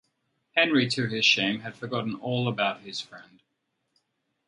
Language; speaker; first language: English; native; English